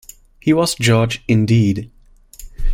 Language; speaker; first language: English; non-native, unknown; German